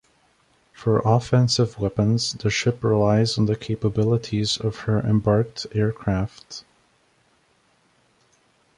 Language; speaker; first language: English; native; English